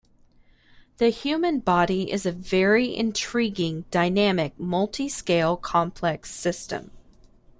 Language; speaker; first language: English; native; English